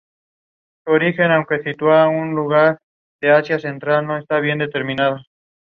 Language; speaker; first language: English; non-native, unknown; Spanish